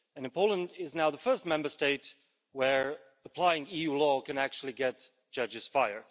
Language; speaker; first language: English; non-native, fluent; Slovak